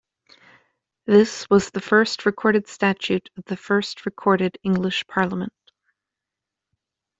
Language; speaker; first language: English; native; English